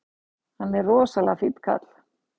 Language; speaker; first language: Icelandic; native; Icelandic